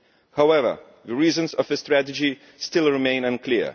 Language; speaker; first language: English; non-native, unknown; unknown